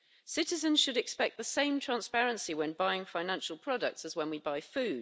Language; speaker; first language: English; native; English